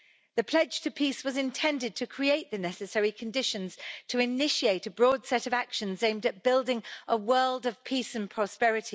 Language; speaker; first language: English; native; English